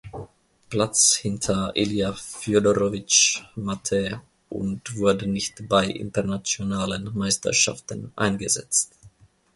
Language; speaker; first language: German; non-native, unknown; Finnish